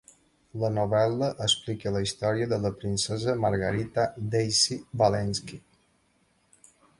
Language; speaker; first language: Catalan; native; Catalan